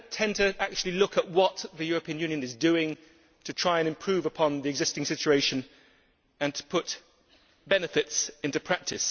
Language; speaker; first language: English; native; English